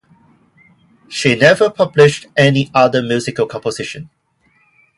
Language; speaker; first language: English; non-native, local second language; Cantonese